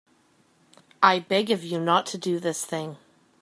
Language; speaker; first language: English; native; English